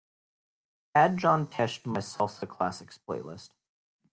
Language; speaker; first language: English; native; English